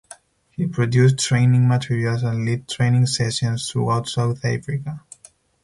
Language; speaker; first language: English; non-native, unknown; Spanish